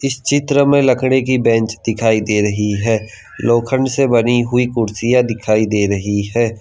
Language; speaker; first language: Hindi; non-native, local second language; Gujarati